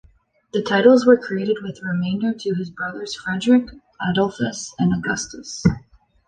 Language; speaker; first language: English; native; English